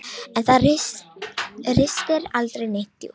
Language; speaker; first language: Icelandic; non-native, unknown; Romanian